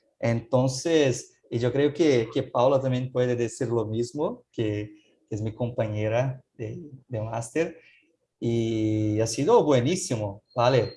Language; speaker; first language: Spanish; non-native, fluent; Portuguese